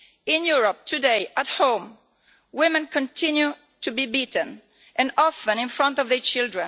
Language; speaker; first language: English; non-native, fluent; Italian